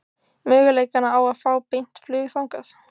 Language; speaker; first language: Icelandic; native; Icelandic